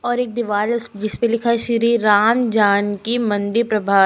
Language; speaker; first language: Hindi; native; Hindi